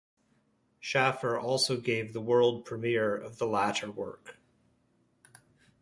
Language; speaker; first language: English; native; English